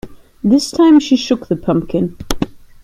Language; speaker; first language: English; non-native, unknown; German